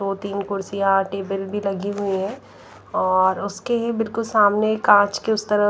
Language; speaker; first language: Hindi; non-native, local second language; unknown